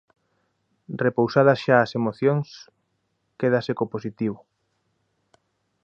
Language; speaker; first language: Galician; native; Galician